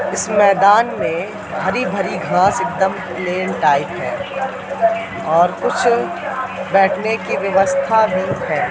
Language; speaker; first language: Hindi; native; Hindi